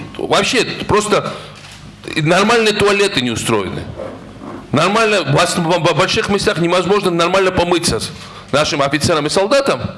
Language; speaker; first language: Russian; non-native, local second language; Georgian